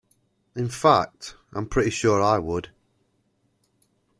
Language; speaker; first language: English; native; English